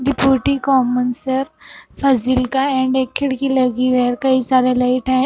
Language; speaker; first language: Hindi; non-native, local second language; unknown